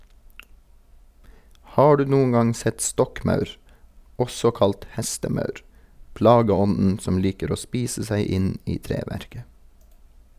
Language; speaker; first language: Norwegian; native; Norwegian